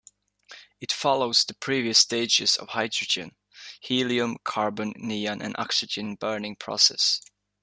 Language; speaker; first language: English; native; English